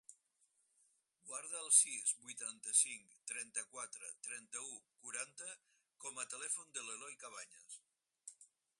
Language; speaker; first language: Catalan; non-native, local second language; Spanish